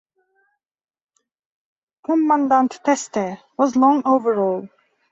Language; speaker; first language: English; non-native, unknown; Belarusian